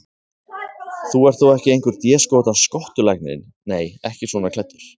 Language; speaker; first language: Icelandic; native; Icelandic